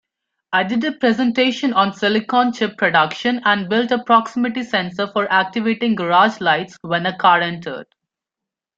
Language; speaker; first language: English; non-native, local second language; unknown